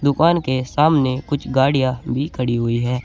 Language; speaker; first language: Hindi; native; Hindi